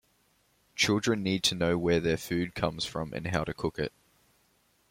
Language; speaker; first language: English; native; English